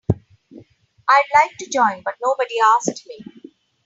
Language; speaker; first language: English; non-native, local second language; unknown